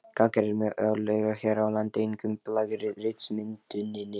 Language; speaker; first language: Icelandic; non-native, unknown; Lithuanian